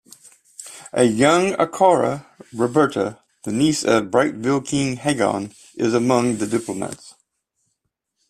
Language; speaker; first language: English; native; English